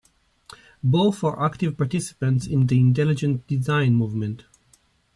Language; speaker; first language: English; native; English